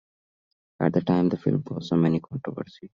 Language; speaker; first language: English; non-native, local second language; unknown